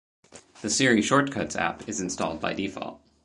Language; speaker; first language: English; native; English